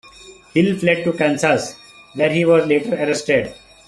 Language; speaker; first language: English; non-native, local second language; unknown